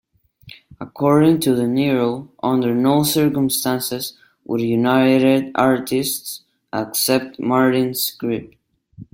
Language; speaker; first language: English; non-native, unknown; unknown